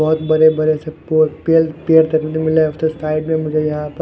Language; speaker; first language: Hindi; non-native, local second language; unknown